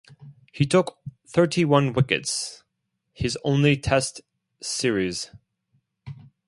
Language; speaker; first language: English; non-native, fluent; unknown